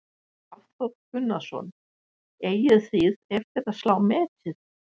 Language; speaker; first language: Icelandic; non-native, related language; Danish